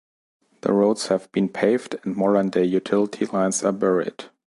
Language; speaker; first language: English; non-native, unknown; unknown